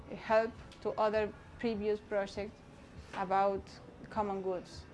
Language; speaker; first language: English; non-native, learner; Spanish